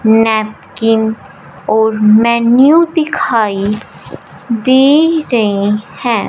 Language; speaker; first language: Hindi; non-native, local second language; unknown